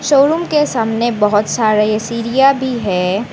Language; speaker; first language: Hindi; non-native, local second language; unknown